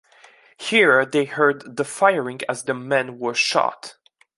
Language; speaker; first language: English; non-native, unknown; French